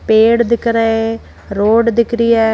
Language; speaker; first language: Hindi; native; Hindi